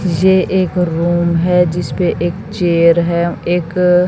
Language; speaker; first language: Hindi; native; Hindi